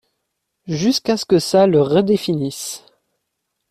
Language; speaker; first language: French; native; French